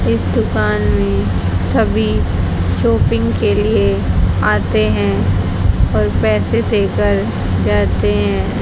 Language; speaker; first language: Hindi; native; Hindi